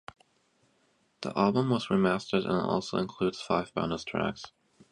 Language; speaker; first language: English; native; English